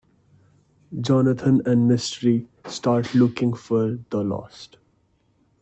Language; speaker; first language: English; non-native, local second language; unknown